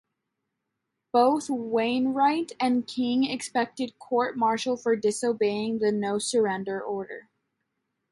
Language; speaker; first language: English; native; English